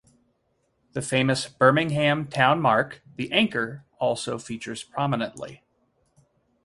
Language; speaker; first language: English; native; English